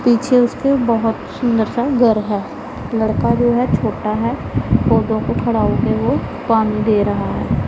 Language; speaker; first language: Hindi; non-native, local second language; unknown